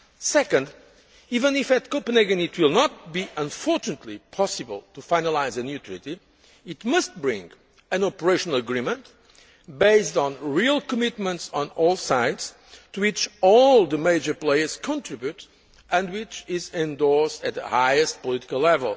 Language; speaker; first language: English; non-native, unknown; Portuguese